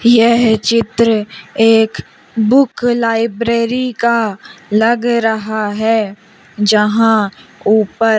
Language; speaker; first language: Hindi; native; Hindi